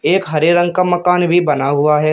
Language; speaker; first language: Hindi; native; Hindi